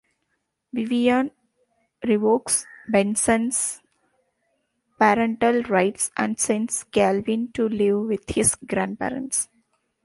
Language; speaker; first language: English; non-native, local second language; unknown